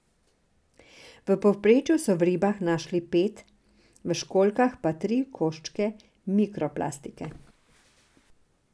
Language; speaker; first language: Slovenian; non-native, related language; Serbian